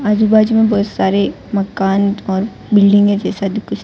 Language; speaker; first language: Hindi; non-native, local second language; Gujarati